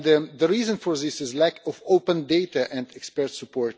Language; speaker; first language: English; non-native, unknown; Russian